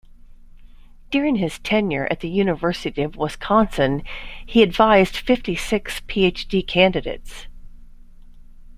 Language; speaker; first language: English; native; English